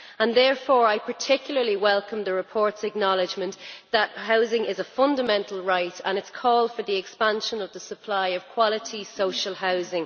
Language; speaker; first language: English; native; English